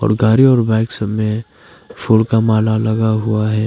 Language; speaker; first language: Hindi; non-native, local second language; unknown